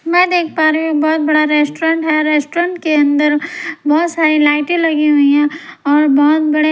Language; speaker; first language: Hindi; non-native, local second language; Punjabi